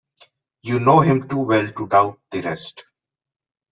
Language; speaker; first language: English; non-native, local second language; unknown